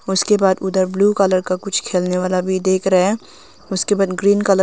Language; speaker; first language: Hindi; early bilingual, other home language; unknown